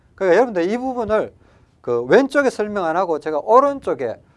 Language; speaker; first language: Korean; native; Korean